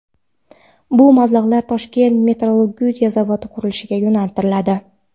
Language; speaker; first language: Uzbek; non-native, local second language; Kara-Kalpak